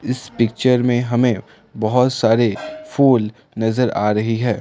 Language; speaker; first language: Hindi; non-native, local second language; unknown